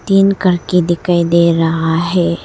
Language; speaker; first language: Hindi; non-native, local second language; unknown